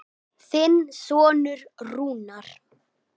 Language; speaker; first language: Icelandic; native; Icelandic